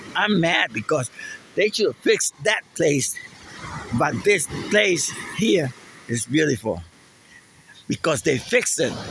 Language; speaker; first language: English; non-native, learner; Spanish